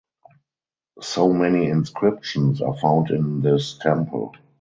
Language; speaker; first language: English; non-native, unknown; German